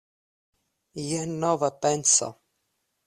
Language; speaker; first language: Esperanto; non-native, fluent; Russian